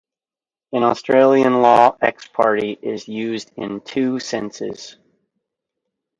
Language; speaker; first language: English; native; English